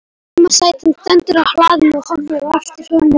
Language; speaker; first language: Icelandic; non-native, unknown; Polish